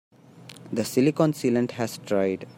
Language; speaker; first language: English; non-native, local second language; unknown